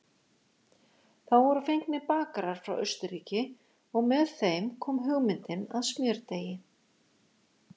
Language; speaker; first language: Icelandic; native; Icelandic